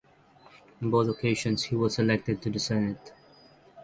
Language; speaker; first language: English; non-native, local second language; Filipino